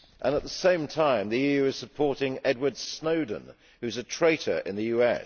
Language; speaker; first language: English; native; English